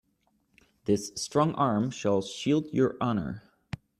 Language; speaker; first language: English; native; English